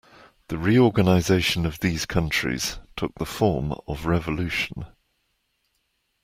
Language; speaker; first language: English; native; English